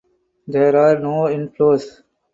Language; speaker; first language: English; non-native, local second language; Tamil